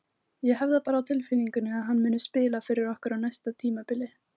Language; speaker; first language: Icelandic; native; Icelandic